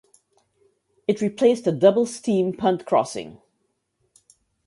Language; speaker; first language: English; native; English